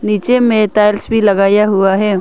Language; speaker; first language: Hindi; non-native, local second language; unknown